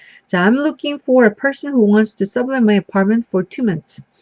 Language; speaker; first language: English; non-native, fluent; Korean